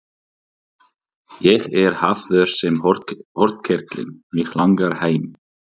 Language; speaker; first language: Icelandic; non-native, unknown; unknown